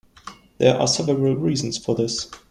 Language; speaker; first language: English; non-native, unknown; German